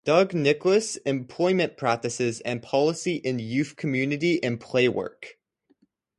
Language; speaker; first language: English; native; English